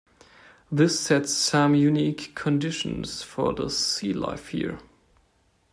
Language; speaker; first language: English; non-native, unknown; German